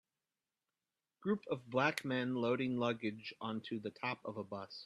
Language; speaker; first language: English; native; English